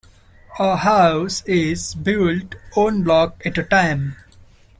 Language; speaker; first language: English; non-native, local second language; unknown